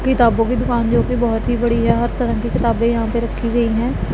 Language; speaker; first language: Hindi; non-native, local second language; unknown